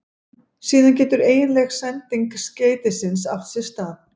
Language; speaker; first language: Icelandic; native; Icelandic